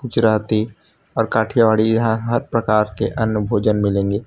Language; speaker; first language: Hindi; non-native, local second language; Gujarati